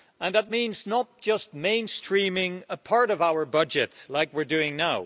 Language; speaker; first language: English; non-native, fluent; Dutch